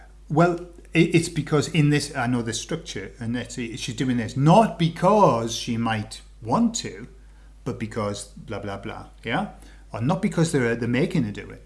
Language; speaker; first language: English; native; English